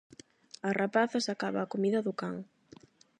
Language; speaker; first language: Galician; non-native, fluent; Spanish